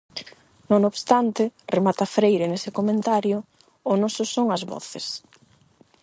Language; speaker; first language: Galician; non-native, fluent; Spanish